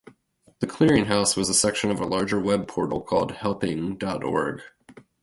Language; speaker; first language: English; native; English